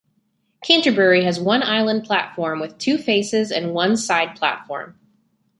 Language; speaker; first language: English; native; English